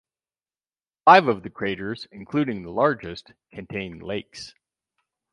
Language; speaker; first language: English; native; English